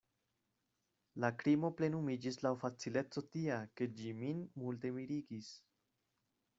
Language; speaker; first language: Esperanto; non-native, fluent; Spanish